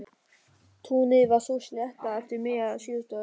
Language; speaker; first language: Icelandic; non-native, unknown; German